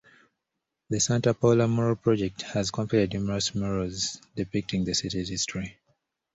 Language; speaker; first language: English; native; English